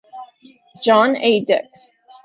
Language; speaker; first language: English; native; English